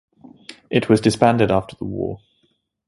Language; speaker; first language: English; native; English